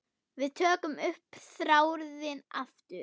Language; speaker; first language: Icelandic; non-native, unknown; German